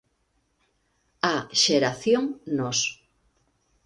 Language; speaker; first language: Galician; native; Galician